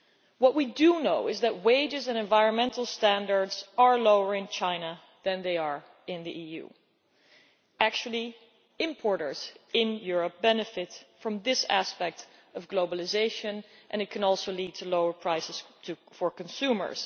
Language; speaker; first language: English; non-native, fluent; Dutch